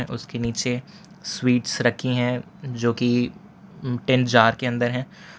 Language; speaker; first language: Hindi; non-native, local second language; Gujarati